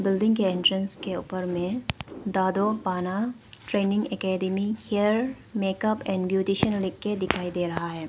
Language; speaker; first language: Hindi; non-native, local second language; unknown